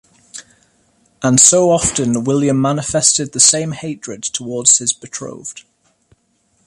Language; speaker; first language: English; native; English